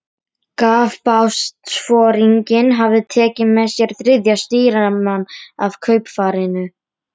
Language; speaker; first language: Icelandic; non-native, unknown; Polish